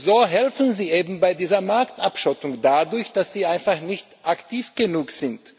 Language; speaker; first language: German; non-native, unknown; Slovak